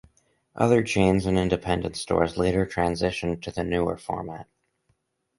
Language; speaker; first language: English; native; English